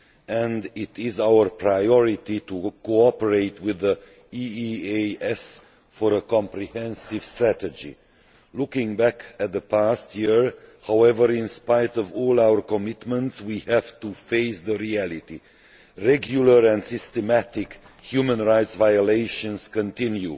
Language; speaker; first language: English; non-native, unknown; Hungarian